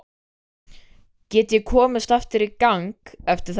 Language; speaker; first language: Icelandic; native; Icelandic